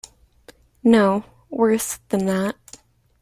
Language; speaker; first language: English; native; English